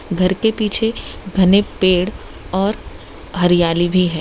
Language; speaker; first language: Hindi; non-native, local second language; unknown